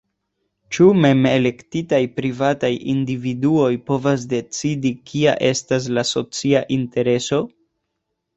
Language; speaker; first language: Esperanto; non-native, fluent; Spanish